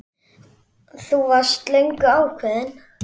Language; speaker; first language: Icelandic; native; Icelandic